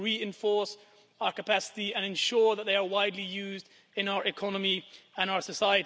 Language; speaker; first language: English; non-native, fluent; Dutch